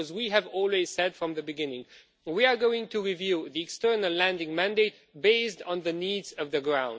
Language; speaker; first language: English; non-native, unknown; Romanian